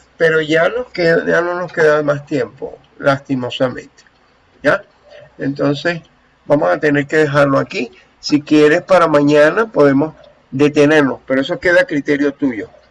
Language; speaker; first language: Spanish; native; Spanish